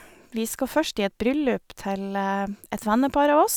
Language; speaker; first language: Norwegian; native; Norwegian